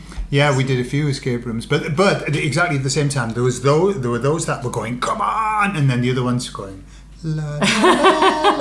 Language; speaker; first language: English; native; English